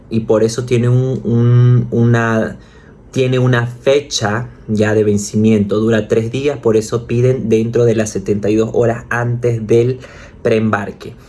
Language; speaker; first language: Spanish; native; Spanish